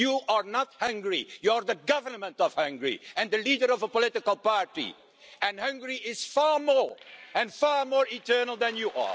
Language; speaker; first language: English; non-native, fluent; Dutch